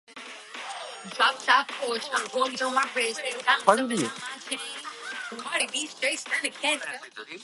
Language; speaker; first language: English; native; English